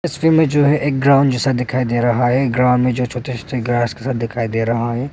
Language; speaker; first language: Hindi; non-native, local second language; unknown